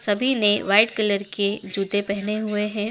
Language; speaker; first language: Hindi; native; Hindi